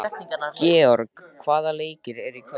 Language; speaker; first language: Icelandic; native; Icelandic